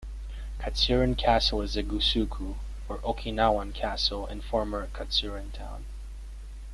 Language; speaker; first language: English; native; English